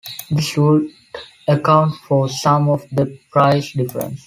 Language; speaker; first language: English; non-native, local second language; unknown